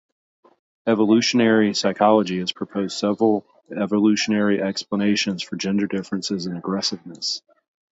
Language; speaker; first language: English; native; English